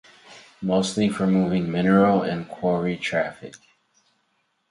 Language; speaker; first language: English; native; English